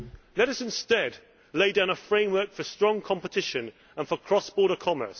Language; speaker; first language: English; native; English